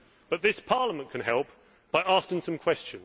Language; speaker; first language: English; native; English